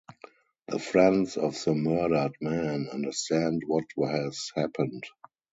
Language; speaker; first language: English; non-native, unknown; German